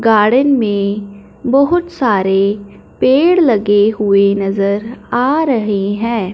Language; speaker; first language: Hindi; non-native, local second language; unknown